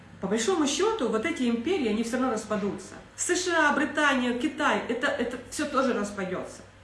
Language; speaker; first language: Russian; native; Russian